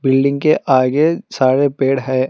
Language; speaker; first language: Hindi; non-native, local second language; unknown